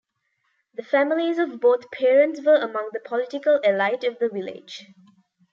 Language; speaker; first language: English; non-native, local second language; Tamil